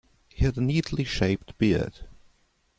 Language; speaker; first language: English; non-native, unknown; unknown